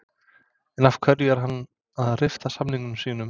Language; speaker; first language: Icelandic; non-native, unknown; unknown